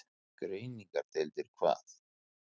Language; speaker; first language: Icelandic; native; Icelandic